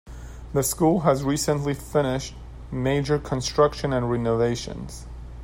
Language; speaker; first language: English; non-native, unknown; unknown